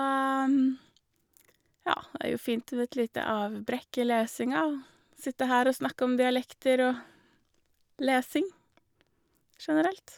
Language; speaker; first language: Norwegian; native; Norwegian